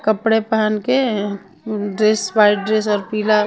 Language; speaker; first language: Hindi; non-native, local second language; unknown